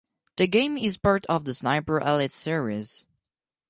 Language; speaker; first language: English; non-native, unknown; French